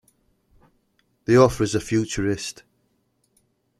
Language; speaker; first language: English; native; English